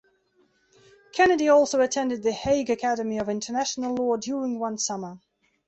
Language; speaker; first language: English; non-native, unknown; Belarusian